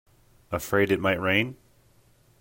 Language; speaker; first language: English; native; English